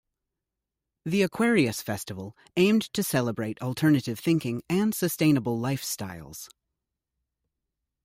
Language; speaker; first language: English; native; English